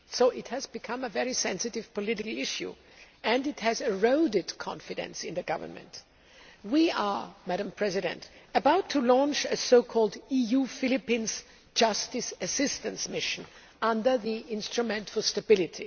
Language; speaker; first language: English; non-native, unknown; German